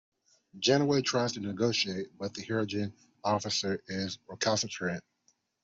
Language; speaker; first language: English; non-native, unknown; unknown